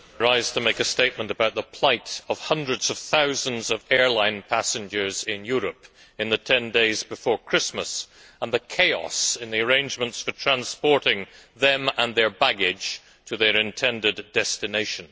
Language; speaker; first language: English; native; English